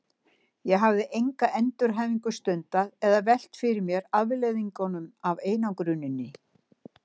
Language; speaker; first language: Icelandic; native; Icelandic